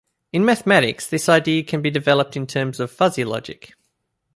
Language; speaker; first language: English; native; English